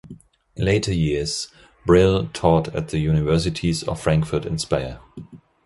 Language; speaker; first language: English; non-native, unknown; German